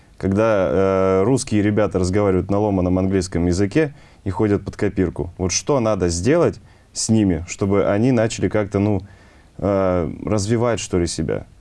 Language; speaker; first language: Russian; native; Russian